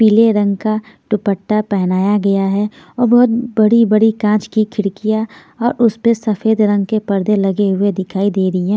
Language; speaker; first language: Hindi; non-native, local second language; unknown